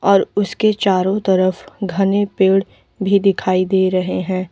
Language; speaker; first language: Hindi; native; Hindi